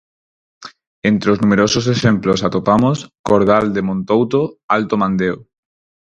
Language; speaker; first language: Galician; non-native, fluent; Spanish